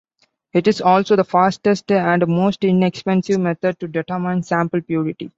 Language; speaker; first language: English; non-native, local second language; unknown